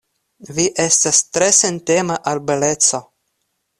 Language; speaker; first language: Esperanto; non-native, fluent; Russian